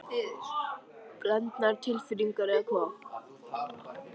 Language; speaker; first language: Icelandic; native; Icelandic